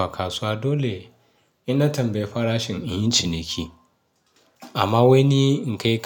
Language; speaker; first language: Hausa; non-native, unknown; Yoruba